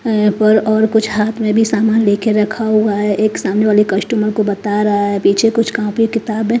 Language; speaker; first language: Hindi; non-native, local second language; Punjabi